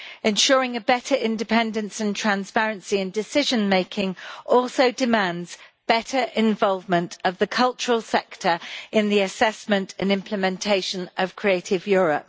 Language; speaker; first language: English; native; English